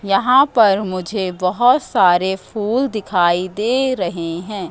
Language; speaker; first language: Hindi; native; Hindi